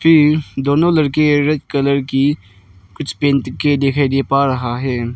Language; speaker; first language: Hindi; non-native, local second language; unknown